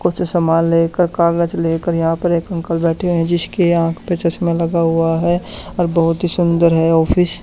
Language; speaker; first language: Hindi; native; Hindi